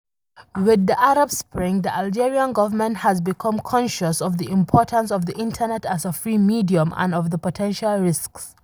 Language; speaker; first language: English; non-native, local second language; Hausa